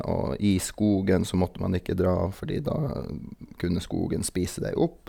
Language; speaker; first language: Norwegian; native; Norwegian